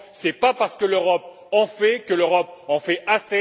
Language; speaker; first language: French; native; French